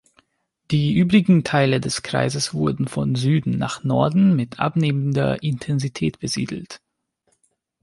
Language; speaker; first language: German; non-native, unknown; Hungarian